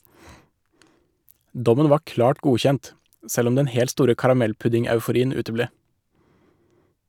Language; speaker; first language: Norwegian; native; Norwegian